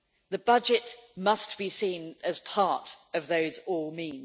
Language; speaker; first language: English; native; English